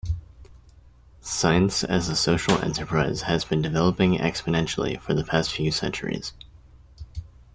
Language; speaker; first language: English; native; English